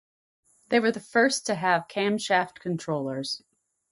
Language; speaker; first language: English; native; English